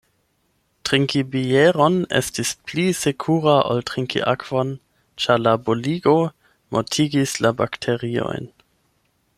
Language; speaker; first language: Esperanto; non-native, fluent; German